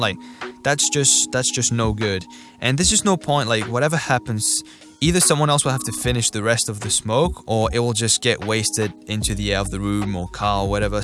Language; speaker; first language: English; native; English